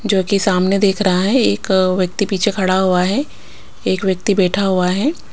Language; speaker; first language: Hindi; non-native, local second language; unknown